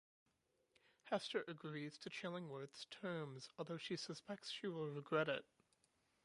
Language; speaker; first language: English; native; English